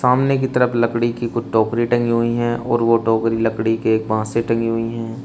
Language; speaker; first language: Hindi; native; Hindi